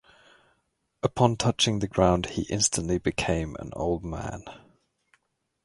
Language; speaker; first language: English; native; English